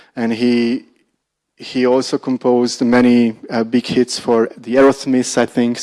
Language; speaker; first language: English; non-native, fluent; Hungarian